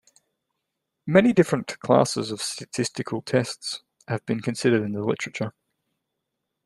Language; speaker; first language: English; native; English